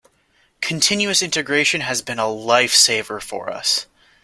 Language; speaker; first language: English; native; English